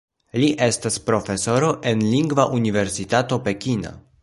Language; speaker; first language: Esperanto; non-native, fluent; Polish